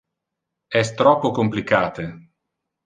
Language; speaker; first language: Interlingua; non-native, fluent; Italian